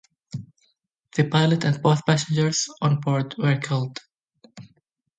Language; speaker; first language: English; native; English